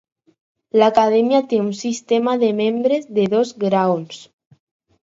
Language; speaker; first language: Catalan; non-native, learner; Spanish